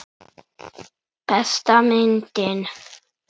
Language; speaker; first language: Icelandic; native; Icelandic